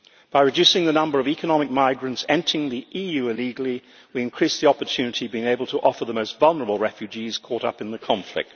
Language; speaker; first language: English; native; English